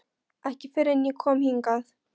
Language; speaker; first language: Icelandic; non-native, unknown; Polish